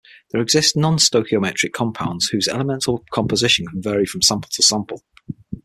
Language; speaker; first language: English; native; English